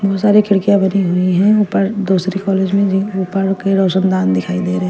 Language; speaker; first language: Hindi; non-native, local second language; Punjabi